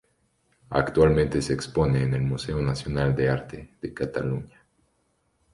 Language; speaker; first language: Spanish; native; Spanish